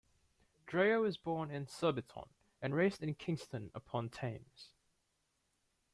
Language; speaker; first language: English; native; English